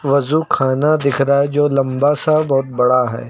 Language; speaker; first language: Hindi; native; Hindi